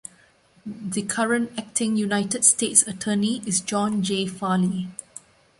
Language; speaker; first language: English; non-native, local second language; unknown